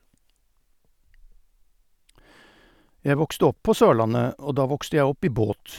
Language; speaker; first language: Norwegian; native; Norwegian